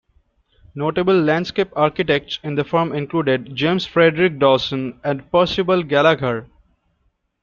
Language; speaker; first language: English; non-native, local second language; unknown